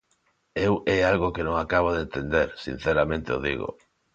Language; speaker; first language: Galician; non-native, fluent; Spanish